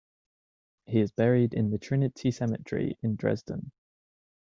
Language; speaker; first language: English; native; English